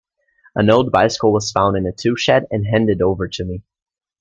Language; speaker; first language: English; native; English